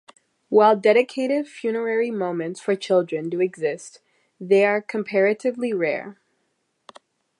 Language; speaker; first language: English; native; English